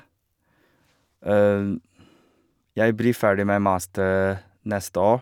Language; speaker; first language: Norwegian; non-native, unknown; Chinese